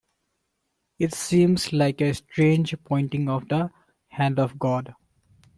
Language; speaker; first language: English; non-native, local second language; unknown